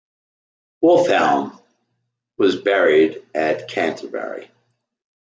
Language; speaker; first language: English; native; English